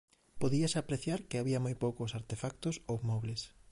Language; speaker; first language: Galician; native; Galician